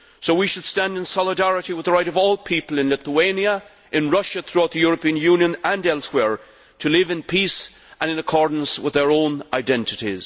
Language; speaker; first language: English; native; English